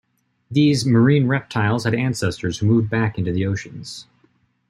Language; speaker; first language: English; native; English